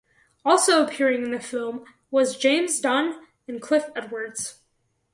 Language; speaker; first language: English; native; English